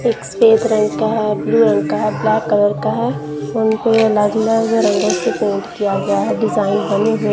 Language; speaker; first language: Hindi; non-native, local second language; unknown